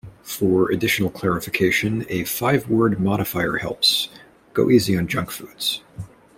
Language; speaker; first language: English; native; English